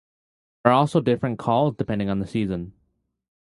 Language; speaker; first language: English; native; English